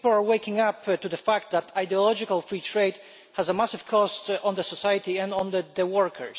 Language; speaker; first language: English; non-native, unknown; Polish